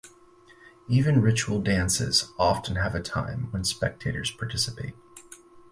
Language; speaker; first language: English; native; English